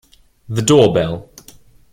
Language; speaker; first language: English; non-native, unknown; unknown